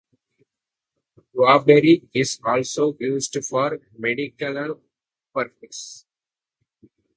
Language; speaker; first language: English; native; English